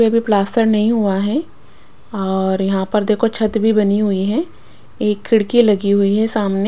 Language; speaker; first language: Hindi; non-native, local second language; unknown